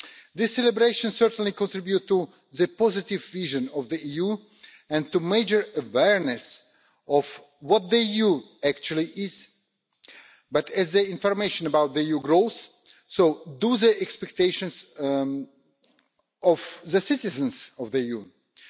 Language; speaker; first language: English; non-native, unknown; Russian